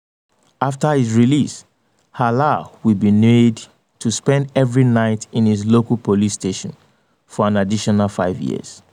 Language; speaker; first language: English; non-native, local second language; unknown